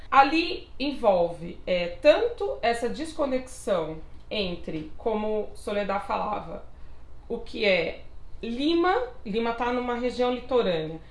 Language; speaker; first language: Portuguese; native; Portuguese